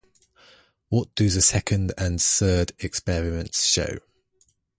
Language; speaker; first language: English; native; English